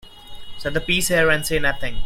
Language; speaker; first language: English; non-native, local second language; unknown